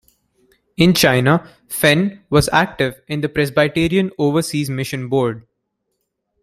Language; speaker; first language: English; non-native, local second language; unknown